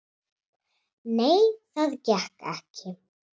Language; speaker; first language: Icelandic; native; Icelandic